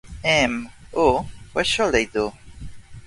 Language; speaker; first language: English; non-native, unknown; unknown